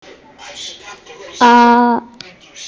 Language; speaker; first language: Icelandic; native; Icelandic